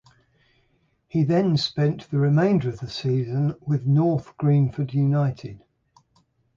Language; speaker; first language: English; native; English